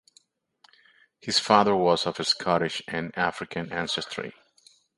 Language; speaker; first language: English; native; English